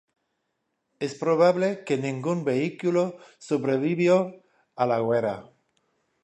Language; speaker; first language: Spanish; non-native, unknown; English